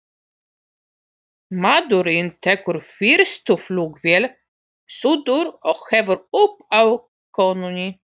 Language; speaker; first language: Icelandic; non-native, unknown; Polish